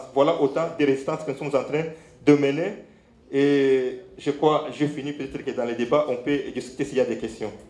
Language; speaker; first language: French; non-native, local second language; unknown